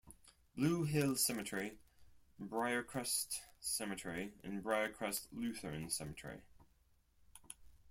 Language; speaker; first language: English; non-native, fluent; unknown